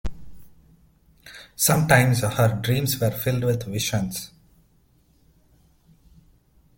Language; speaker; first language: English; non-native, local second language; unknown